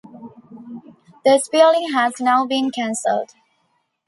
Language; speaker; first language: English; non-native, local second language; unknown